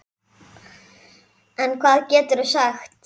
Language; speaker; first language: Icelandic; native; Icelandic